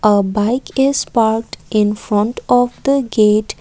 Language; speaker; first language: English; non-native, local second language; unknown